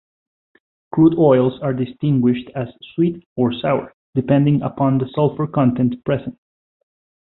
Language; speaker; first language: English; non-native, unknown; Spanish